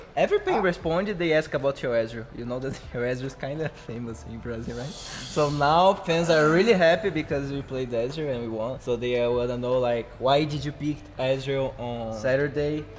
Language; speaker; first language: English; non-native, fluent; Portuguese